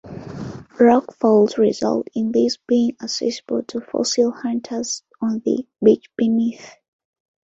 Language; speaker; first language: English; non-native, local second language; Ganda